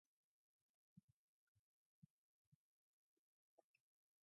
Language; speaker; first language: English; non-native, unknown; Mongolian